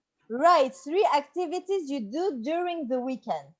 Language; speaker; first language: English; non-native, fluent; French